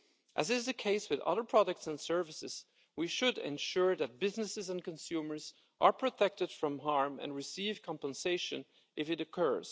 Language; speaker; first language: English; non-native, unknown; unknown